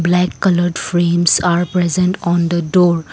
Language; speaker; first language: English; non-native, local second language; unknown